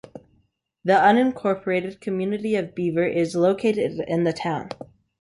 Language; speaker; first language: English; native; English